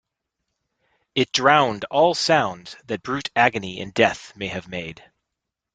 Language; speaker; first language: English; native; English